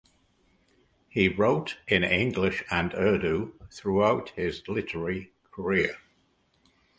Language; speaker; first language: English; native; English